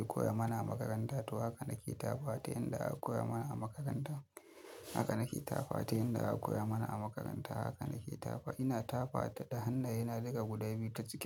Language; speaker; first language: Hausa; native; Hausa